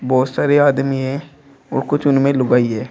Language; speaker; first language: Hindi; native; Hindi